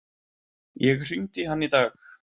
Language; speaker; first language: Icelandic; native; Icelandic